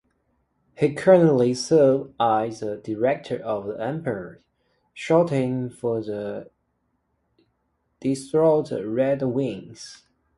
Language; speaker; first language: English; non-native, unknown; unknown